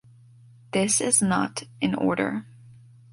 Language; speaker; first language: English; native; English